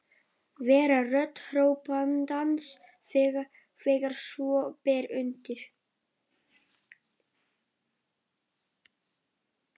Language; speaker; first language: Icelandic; non-native, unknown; Polish